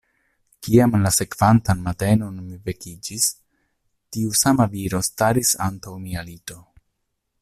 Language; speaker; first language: Esperanto; non-native, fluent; Italian